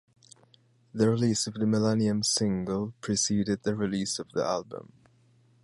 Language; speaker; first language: English; native; English